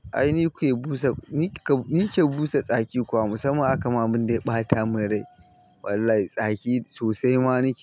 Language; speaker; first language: Hausa; native; Hausa